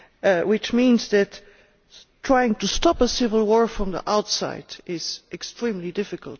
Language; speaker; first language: English; non-native, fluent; Dutch